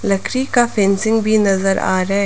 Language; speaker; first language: Hindi; non-native, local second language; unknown